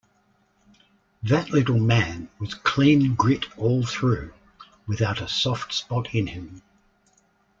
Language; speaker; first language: English; native; English